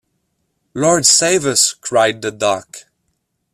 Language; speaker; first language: English; non-native, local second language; French